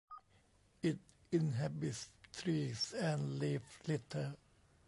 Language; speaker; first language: English; non-native, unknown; Thai